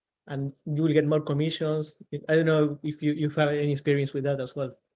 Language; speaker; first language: English; non-native, fluent; Spanish